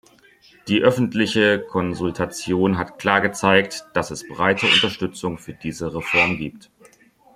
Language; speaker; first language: German; native; German